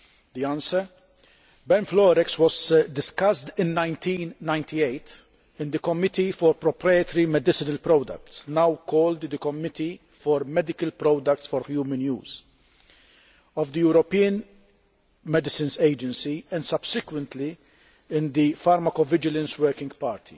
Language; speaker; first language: English; non-native, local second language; Maltese